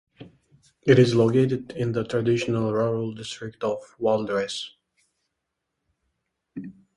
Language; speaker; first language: English; native; English